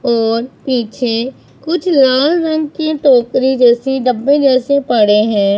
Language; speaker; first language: Hindi; non-native, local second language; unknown